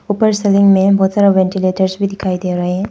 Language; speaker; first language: Hindi; non-native, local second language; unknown